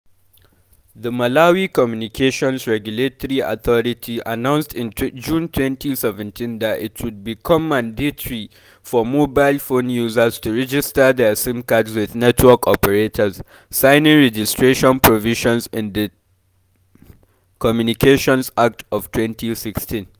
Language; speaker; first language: English; non-native, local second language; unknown